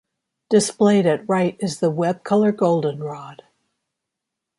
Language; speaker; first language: English; native; English